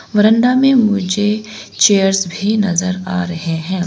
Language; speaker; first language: Hindi; non-native, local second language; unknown